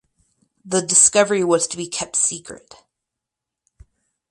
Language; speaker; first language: English; native; English